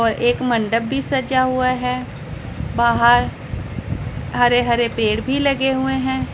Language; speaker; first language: Hindi; non-native, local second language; Punjabi